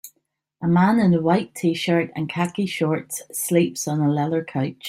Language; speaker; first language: English; native; English